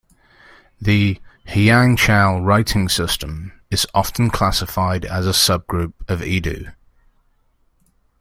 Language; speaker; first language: English; native; English